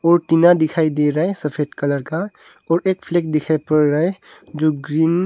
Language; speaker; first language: Hindi; early bilingual, other home language; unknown